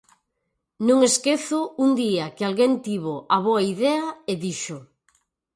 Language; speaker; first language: Galician; native; Galician